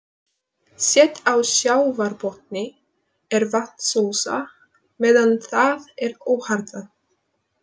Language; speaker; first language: Icelandic; non-native, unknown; Polish